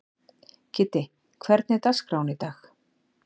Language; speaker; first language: Icelandic; native; Icelandic